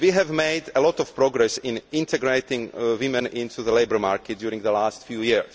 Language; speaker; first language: English; non-native, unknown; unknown